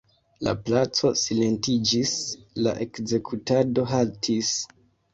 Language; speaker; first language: Esperanto; non-native, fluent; Kinyarwanda